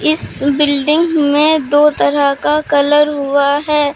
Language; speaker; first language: Hindi; native; Hindi